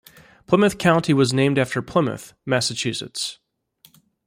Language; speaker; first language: English; native; English